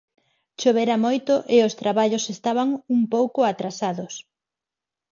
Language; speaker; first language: Galician; non-native, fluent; Spanish